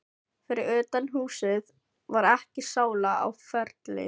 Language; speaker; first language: Icelandic; non-native, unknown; Filipino